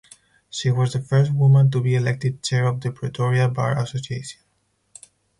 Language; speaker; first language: English; non-native, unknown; Spanish